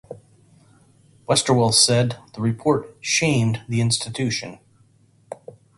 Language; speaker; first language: English; native; English